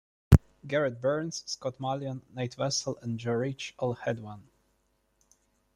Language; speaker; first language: English; non-native, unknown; Russian